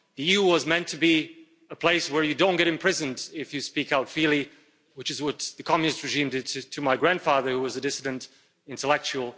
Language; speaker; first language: English; non-native, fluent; Slovak